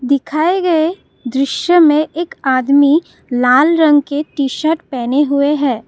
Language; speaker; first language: Hindi; non-native, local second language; Assamese